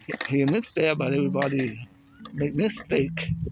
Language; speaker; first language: English; non-native, fluent; Spanish